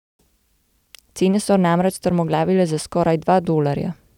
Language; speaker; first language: Slovenian; native; Slovenian